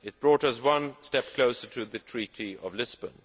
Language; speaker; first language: English; non-native, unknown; Swedish